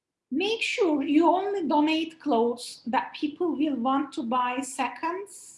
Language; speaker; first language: English; non-native, fluent; Turkish